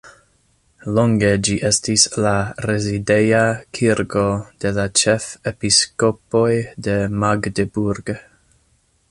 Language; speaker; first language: Esperanto; non-native, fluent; English